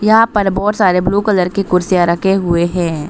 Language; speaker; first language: Hindi; non-native, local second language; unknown